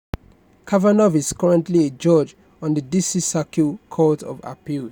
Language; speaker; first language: English; non-native, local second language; Yoruba